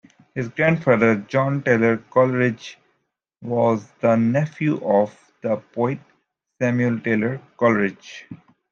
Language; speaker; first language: English; native; English